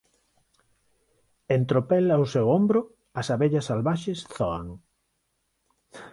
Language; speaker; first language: Galician; non-native, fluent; Spanish